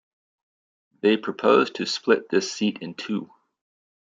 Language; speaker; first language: English; native; English